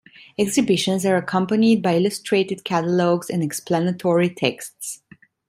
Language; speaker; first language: English; non-native, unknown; Italian